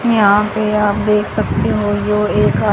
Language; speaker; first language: Hindi; native; Hindi